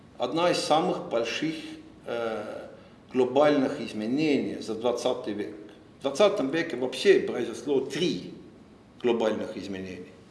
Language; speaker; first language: Russian; non-native, fluent; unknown